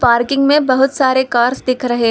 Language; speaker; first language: Hindi; non-native, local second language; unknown